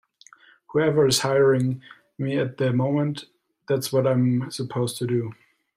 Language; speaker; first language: English; non-native, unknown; German